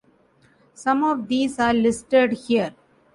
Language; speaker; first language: English; non-native, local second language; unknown